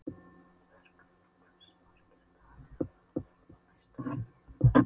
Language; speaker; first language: Icelandic; non-native, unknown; Polish